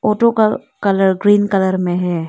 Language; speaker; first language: Hindi; non-native, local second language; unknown